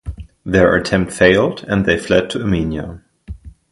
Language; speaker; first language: English; non-native, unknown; German